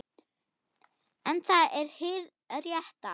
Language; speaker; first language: Icelandic; non-native, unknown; German